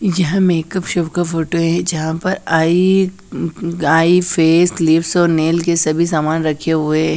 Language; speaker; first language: Hindi; native; Hindi